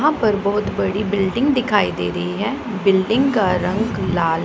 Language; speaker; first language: Hindi; non-native, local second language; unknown